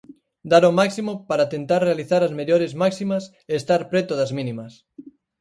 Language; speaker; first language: Galician; native; Galician